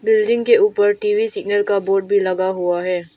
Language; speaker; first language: Hindi; non-native, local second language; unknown